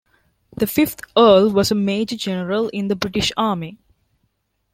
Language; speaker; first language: English; non-native, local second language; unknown